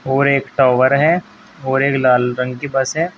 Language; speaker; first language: Hindi; native; Hindi